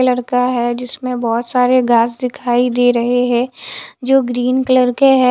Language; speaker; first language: Hindi; native; Hindi